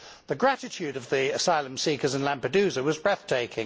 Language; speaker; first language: English; native; English